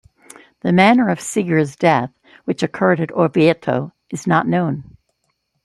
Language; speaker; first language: English; native; English